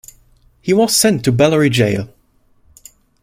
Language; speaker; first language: English; non-native, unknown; German